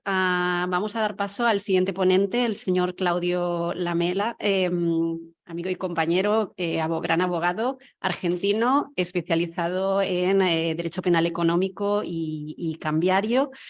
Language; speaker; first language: Spanish; native; Spanish